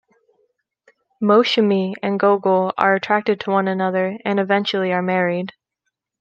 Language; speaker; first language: English; native; English